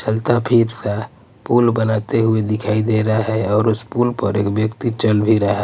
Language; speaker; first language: Hindi; non-native, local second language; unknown